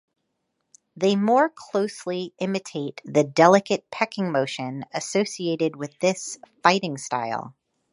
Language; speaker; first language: English; native; English